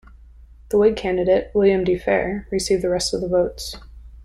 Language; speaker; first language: English; native; English